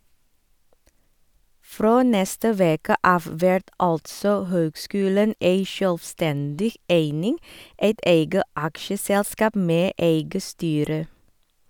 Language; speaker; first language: Norwegian; non-native, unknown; Indonesian